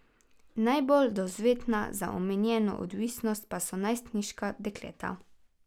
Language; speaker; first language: Slovenian; native; Slovenian